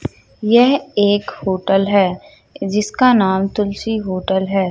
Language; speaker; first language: Hindi; native; Hindi